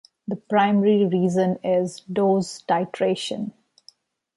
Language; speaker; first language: English; non-native, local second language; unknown